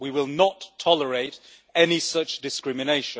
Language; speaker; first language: English; native; English